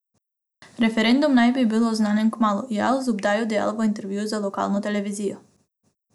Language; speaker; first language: Slovenian; non-native, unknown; Macedonian